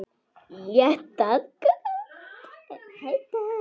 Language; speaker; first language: Icelandic; native; Icelandic